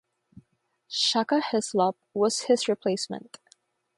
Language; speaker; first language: English; non-native, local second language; Filipino